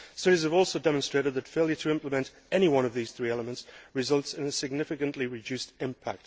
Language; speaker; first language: English; native; English